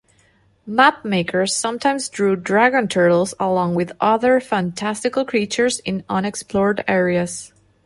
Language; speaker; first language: English; non-native, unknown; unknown